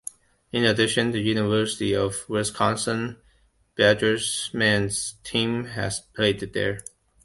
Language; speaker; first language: English; non-native, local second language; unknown